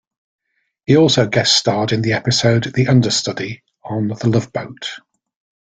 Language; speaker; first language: English; native; English